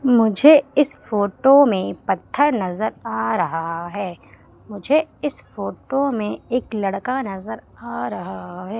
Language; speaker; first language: Hindi; native; Hindi